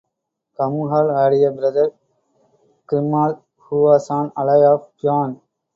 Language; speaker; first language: English; non-native, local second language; Tamil